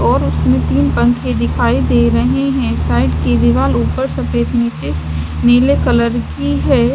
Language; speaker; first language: Hindi; native; Hindi